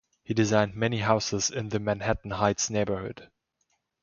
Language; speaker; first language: English; non-native, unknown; German